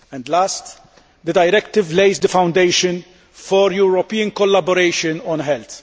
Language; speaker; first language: English; non-native, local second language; Maltese